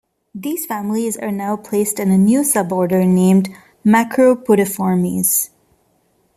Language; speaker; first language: English; non-native, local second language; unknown